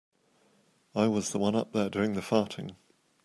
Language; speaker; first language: English; native; English